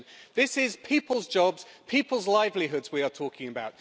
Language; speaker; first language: English; native; English